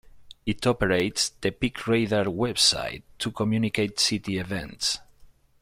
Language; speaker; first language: English; non-native, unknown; Spanish